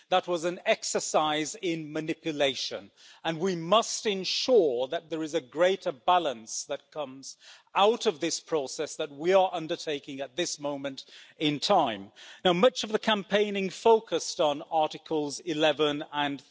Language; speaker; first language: English; native; English